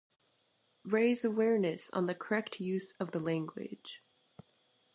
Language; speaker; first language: English; native; English